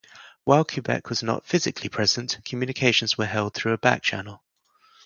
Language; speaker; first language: English; native; English